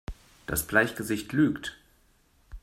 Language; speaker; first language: German; native; German